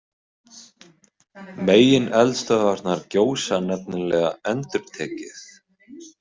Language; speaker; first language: Icelandic; native; Icelandic